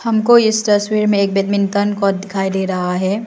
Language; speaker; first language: Hindi; non-native, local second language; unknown